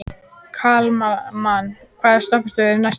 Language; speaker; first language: Icelandic; native; Icelandic